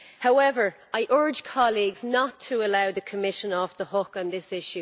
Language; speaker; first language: English; native; English